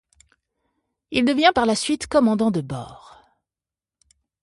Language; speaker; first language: French; native; French